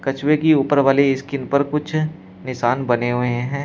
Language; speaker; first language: Hindi; native; Hindi